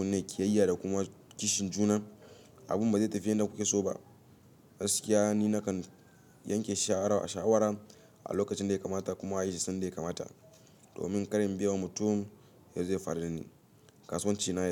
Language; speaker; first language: Hausa; native; Hausa